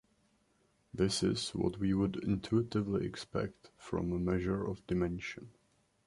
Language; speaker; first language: English; non-native, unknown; Czech